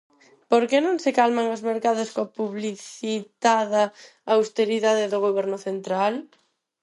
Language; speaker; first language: Galician; non-native, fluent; Spanish